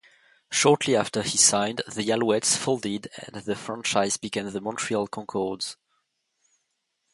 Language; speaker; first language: English; non-native, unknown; French